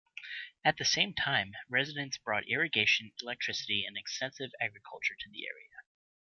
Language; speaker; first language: English; native; English